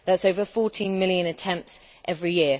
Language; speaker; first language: English; native; English